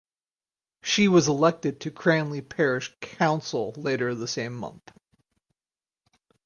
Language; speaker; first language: English; native; English